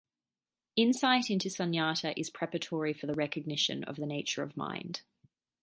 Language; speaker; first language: English; native; English